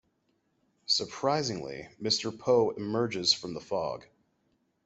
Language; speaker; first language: English; native; English